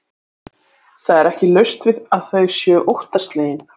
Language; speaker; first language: Icelandic; native; Icelandic